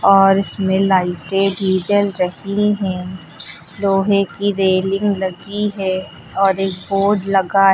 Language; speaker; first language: Hindi; native; Hindi